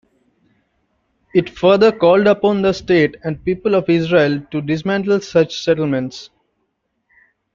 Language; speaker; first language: English; non-native, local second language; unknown